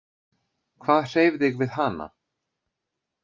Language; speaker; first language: Icelandic; native; Icelandic